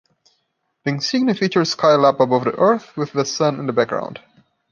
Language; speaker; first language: English; non-native, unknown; Portuguese